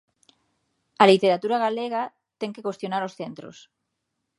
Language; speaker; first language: Galician; native; Galician